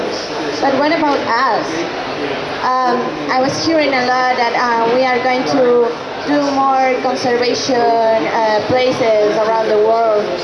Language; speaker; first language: English; non-native, learner; Quechua